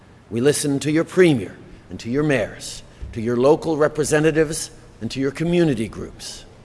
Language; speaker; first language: English; native; English